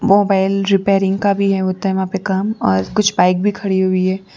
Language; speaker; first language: Hindi; non-native, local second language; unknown